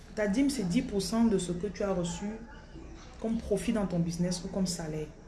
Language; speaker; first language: French; non-native, local second language; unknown